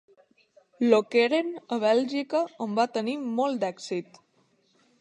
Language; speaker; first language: Catalan; native; Catalan